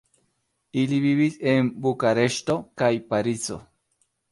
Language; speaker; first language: Esperanto; non-native, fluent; Spanish